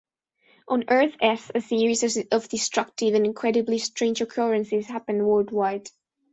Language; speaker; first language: English; non-native, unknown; Spanish